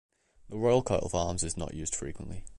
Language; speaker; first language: English; native; English